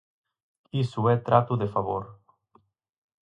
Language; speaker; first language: Galician; native; Galician